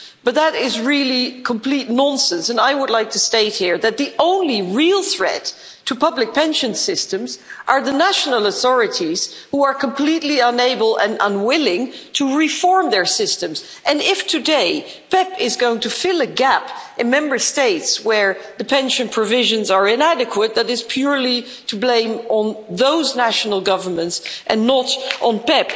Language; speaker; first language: English; non-native, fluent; Dutch